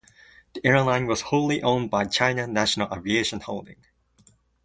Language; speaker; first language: English; non-native, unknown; Japanese